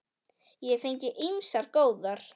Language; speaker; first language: Icelandic; native; Icelandic